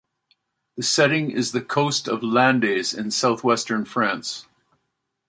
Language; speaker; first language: English; native; English